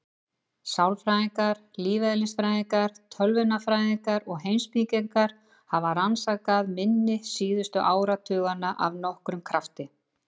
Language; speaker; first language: Icelandic; native; Icelandic